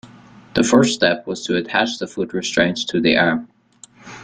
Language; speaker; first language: English; native; English